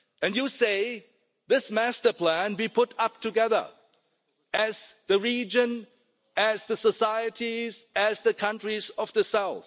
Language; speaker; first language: English; non-native, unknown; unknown